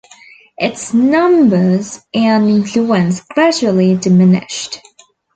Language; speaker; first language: English; native; English